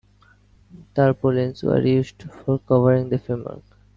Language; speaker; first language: English; non-native, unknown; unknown